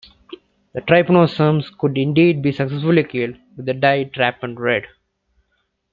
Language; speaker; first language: English; non-native, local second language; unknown